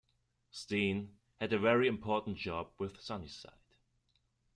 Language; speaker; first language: English; non-native, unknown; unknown